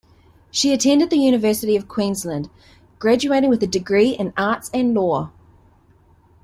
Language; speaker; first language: English; native; English